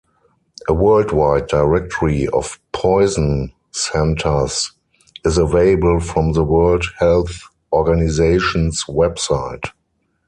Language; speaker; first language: English; non-native, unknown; German